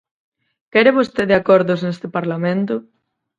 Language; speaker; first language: Galician; native; Galician